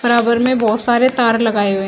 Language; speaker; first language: Hindi; native; Hindi